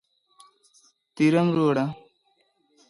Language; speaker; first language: English; non-native, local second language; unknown